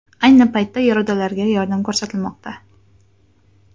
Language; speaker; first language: Uzbek; non-native, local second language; Kara-Kalpak